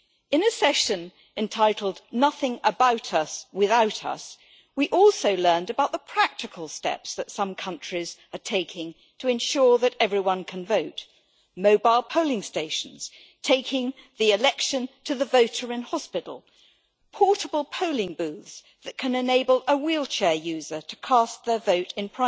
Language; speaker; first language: English; native; English